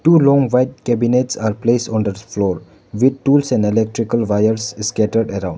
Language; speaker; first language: English; non-native, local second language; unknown